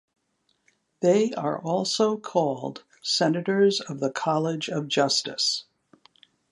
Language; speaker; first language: English; native; English